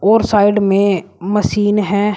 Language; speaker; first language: Hindi; native; Hindi